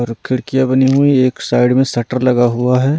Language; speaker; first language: Hindi; non-native, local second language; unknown